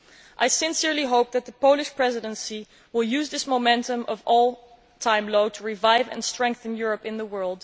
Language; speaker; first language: English; non-native, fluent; Dutch